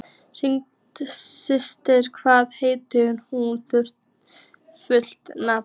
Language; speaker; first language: Icelandic; native; Icelandic